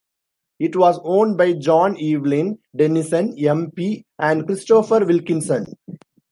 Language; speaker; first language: English; non-native, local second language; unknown